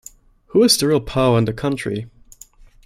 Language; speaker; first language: English; non-native, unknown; German